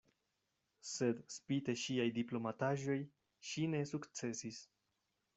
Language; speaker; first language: Esperanto; non-native, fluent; Spanish